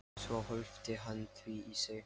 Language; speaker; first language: Icelandic; non-native, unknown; Lithuanian